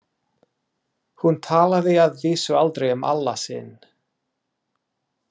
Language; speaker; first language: Icelandic; non-native, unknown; English